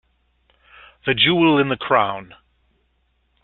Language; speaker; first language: English; native; English